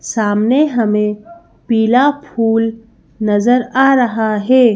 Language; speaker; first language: Hindi; native; Hindi